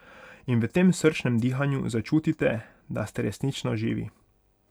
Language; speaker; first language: Slovenian; non-native, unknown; Hungarian